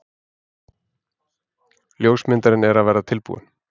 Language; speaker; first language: Icelandic; native; Icelandic